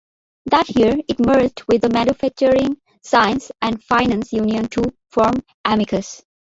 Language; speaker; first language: English; non-native, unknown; Bangla